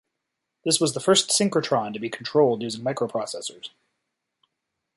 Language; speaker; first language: English; native; English